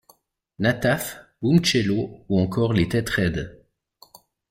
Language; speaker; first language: French; native; French